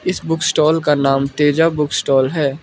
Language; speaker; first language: Hindi; non-native, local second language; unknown